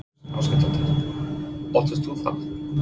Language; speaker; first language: Icelandic; non-native, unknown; English